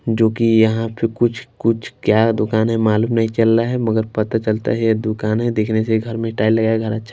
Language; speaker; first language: Hindi; non-native, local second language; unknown